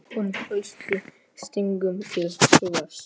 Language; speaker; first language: Icelandic; non-native, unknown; Polish